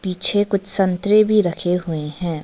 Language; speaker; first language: Hindi; non-native, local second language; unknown